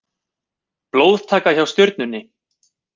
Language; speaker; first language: Icelandic; native; Icelandic